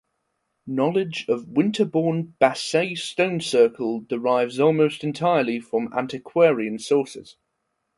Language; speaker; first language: English; non-native, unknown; German